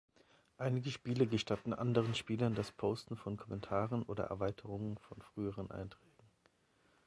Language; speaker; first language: German; native; German